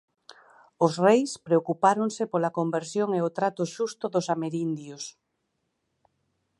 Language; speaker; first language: Galician; native; Galician